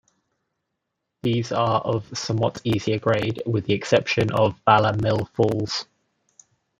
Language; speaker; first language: English; native; English